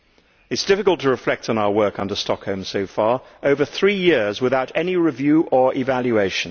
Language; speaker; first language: English; native; English